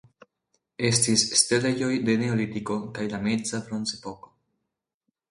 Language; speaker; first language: Esperanto; non-native, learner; Spanish